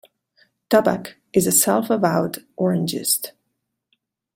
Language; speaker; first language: English; non-native, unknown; Catalan